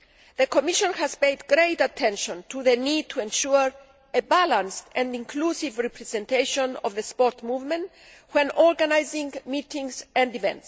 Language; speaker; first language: English; non-native, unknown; Greek